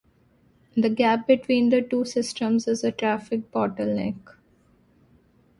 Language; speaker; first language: English; non-native, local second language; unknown